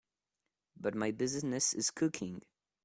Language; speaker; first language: English; non-native, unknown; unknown